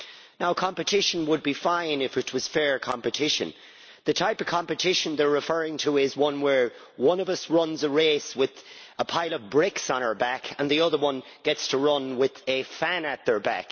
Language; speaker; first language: English; native; English